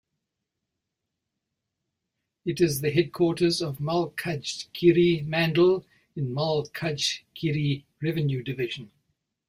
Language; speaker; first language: English; native; English